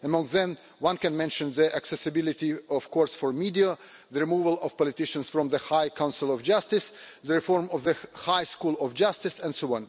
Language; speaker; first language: English; non-native, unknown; Russian